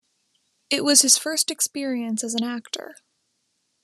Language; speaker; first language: English; native; English